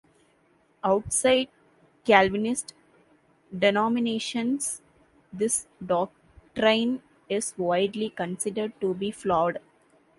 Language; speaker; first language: English; non-native, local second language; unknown